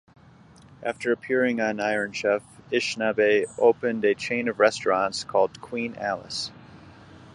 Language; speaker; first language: English; native; English